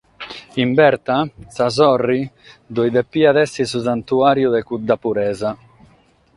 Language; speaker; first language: Sardinian; non-native, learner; Catalan